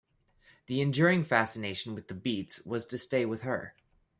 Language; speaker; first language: English; native; English